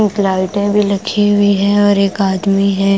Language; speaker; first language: Hindi; non-native, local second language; Punjabi